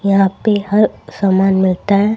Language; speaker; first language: Hindi; native; Hindi